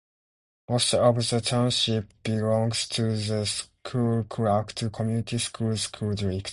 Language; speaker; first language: English; non-native, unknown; Japanese